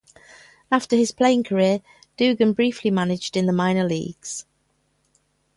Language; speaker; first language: English; native; English